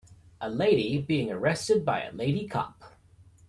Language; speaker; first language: English; native; English